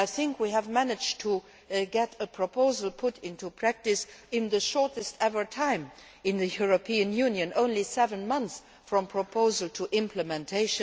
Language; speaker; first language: English; non-native, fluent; Luxembourgish